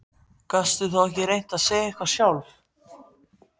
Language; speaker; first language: Icelandic; non-native, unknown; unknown